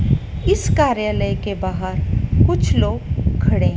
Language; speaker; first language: Hindi; native; Hindi